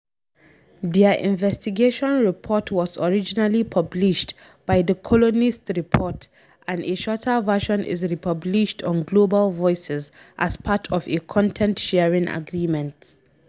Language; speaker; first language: English; non-native, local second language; Hausa